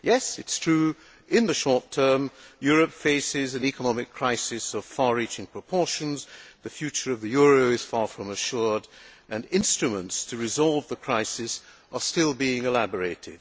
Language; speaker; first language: English; non-native, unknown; Hungarian